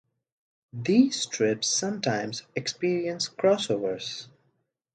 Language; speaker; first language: English; non-native, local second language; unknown